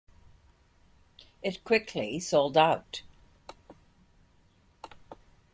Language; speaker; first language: English; native; English